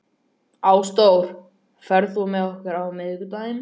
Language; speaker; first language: Icelandic; native; Icelandic